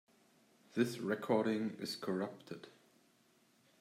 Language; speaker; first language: English; native; English